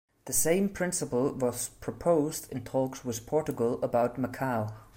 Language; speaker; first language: English; non-native, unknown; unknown